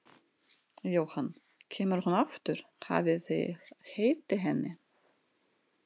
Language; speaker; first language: Icelandic; non-native, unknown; Russian